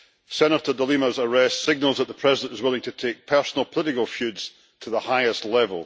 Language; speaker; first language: English; native; English